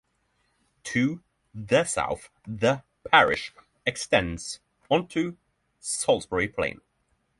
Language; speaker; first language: English; non-native, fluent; Norwegian